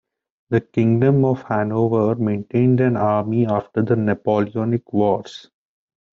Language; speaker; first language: English; non-native, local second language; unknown